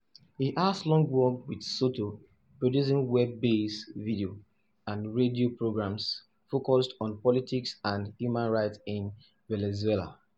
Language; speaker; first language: English; non-native, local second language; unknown